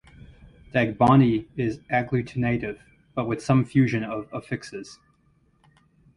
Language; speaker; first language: English; native; English